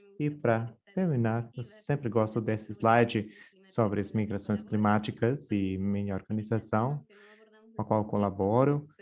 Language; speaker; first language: Portuguese; non-native, fluent; Spanish